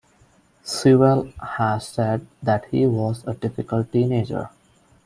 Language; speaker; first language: English; non-native, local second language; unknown